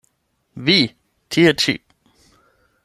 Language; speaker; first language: Esperanto; non-native, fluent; German